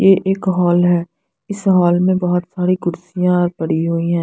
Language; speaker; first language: Hindi; non-native, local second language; Punjabi